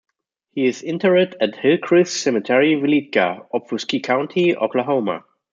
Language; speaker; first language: English; non-native, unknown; German